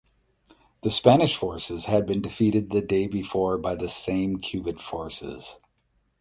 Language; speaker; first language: English; native; English